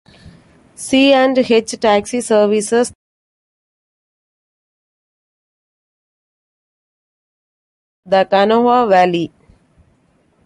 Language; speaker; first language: English; non-native, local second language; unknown